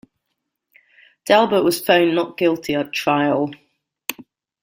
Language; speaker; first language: English; native; English